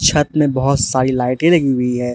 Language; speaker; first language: Hindi; non-native, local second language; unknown